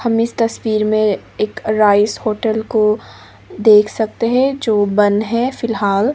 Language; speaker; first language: Hindi; non-native, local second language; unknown